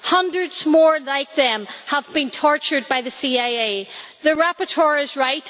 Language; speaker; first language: English; native; English